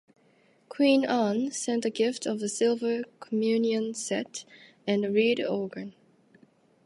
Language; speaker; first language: English; non-native, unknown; Japanese